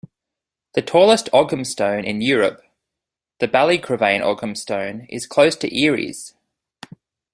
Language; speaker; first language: English; native; English